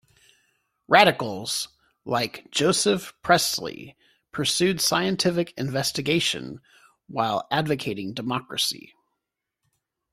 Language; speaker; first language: English; native; English